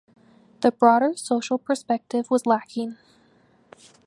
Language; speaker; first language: English; native; English